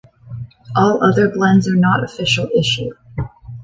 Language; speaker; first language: English; native; English